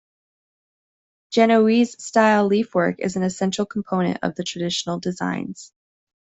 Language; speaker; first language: English; native; English